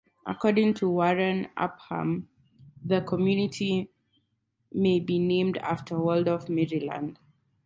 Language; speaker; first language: English; non-native, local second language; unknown